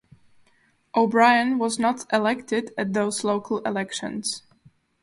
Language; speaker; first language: English; non-native, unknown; Slovak